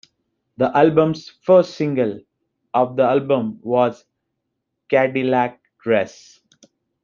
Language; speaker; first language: English; non-native, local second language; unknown